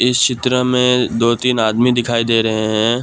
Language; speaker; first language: Hindi; non-native, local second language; Assamese